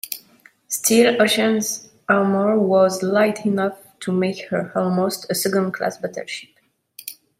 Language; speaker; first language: English; non-native, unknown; French